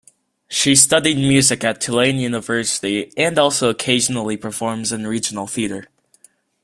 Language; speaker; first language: English; native; English